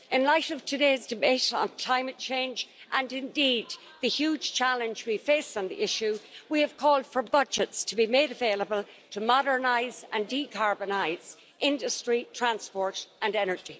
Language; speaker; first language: English; native; English